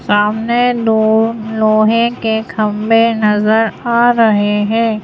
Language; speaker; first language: Hindi; native; Hindi